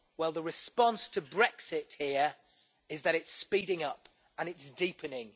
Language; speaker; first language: English; native; English